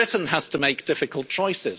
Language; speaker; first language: English; native; English